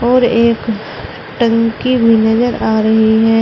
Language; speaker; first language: Hindi; native; Hindi